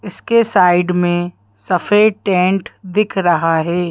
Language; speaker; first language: Hindi; native; Hindi